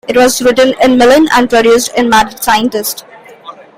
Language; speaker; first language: English; non-native, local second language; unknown